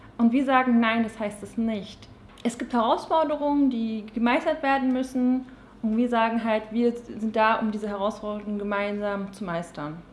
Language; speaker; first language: German; early bilingual, other home language; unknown